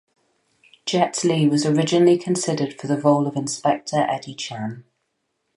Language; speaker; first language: English; native; English